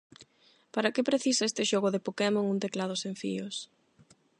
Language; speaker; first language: Galician; non-native, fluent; Spanish